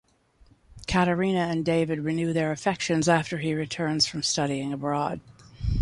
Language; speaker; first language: English; native; English